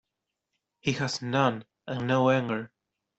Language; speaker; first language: English; non-native, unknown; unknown